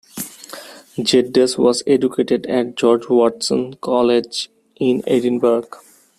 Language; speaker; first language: English; non-native, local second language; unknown